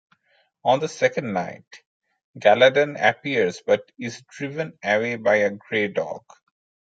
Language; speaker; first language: English; non-native, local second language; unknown